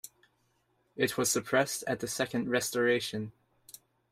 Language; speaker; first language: English; native; English